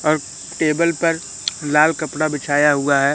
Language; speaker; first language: Hindi; native; Hindi